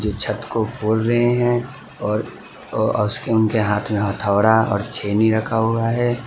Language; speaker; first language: Hindi; non-native, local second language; Gujarati